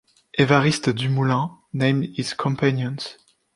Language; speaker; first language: English; non-native, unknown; French